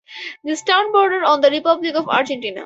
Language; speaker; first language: English; native; English